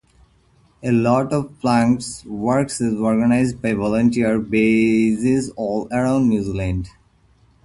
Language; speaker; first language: English; non-native, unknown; Bangla